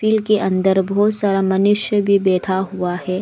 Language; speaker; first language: Hindi; early bilingual, other home language; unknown